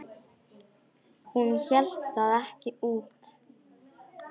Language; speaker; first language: Icelandic; non-native, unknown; Polish